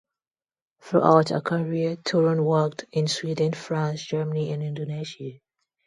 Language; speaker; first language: English; non-native, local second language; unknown